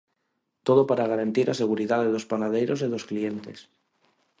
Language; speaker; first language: Galician; non-native, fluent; Spanish